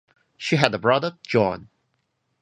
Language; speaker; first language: English; non-native, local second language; Cantonese